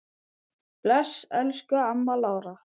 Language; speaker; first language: Icelandic; native; Icelandic